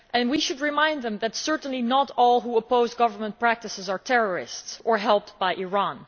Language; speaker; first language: English; non-native, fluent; Dutch